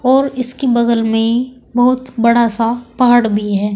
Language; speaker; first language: Hindi; native; Hindi